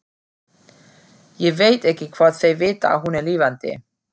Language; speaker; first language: Icelandic; non-native, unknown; German